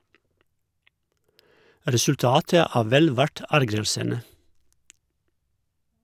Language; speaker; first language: Norwegian; non-native, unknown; Croatian